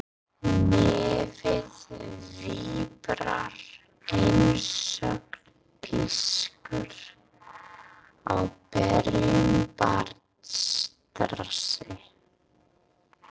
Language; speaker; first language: Icelandic; non-native, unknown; English